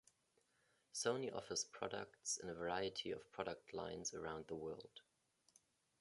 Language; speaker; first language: English; non-native, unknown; German